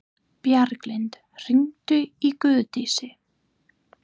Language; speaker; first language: Icelandic; non-native, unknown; English